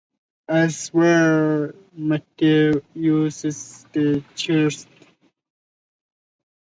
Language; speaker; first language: English; native; English